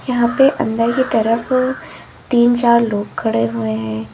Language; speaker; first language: Hindi; native; Hindi